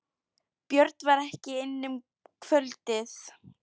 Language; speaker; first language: Icelandic; non-native, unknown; Polish